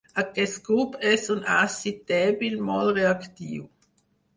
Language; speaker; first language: Catalan; non-native, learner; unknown